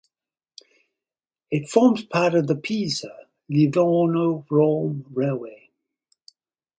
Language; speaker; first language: English; native; English